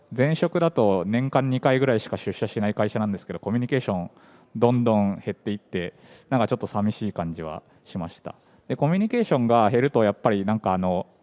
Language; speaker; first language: Japanese; native; Japanese